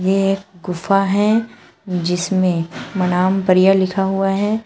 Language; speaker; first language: Hindi; native; Hindi